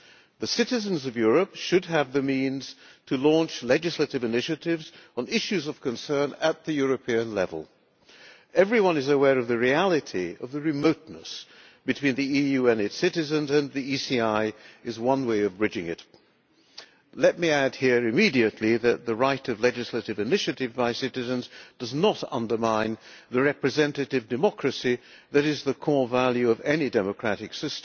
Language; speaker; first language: English; non-native, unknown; Hungarian